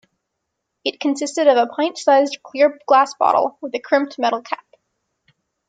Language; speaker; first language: English; native; English